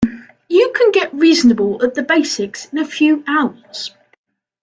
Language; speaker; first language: English; native; English